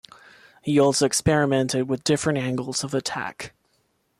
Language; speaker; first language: English; non-native, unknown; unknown